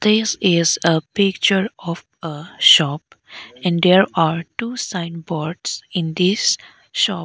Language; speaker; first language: English; non-native, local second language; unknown